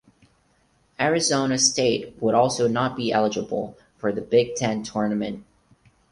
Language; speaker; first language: English; non-native, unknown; Portuguese